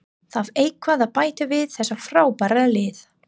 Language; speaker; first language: Icelandic; non-native, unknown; English